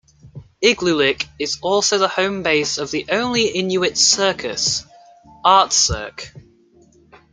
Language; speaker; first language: English; native; English